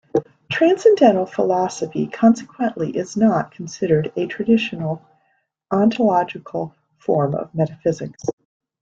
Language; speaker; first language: English; native; English